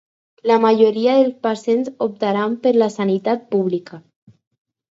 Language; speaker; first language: Catalan; non-native, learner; Spanish